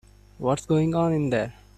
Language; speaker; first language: English; non-native, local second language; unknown